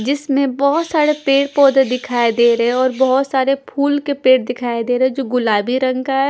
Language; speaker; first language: Hindi; non-native, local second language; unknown